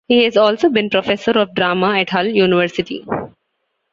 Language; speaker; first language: English; non-native, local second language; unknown